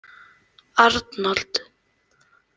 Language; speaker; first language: Icelandic; native; Icelandic